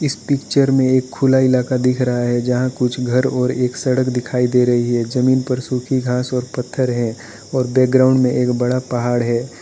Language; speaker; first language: Hindi; non-native, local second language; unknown